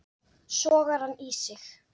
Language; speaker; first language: Icelandic; non-native, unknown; Dutch